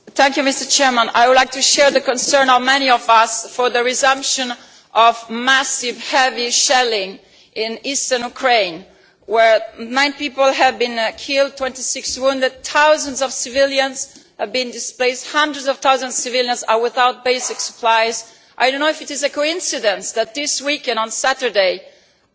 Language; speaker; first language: English; non-native, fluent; Italian